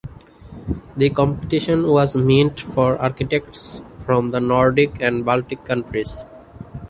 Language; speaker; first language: English; non-native, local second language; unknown